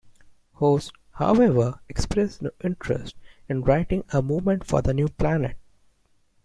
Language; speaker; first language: English; non-native, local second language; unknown